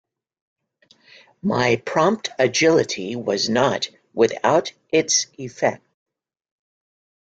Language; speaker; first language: English; native; English